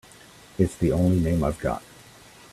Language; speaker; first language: English; native; English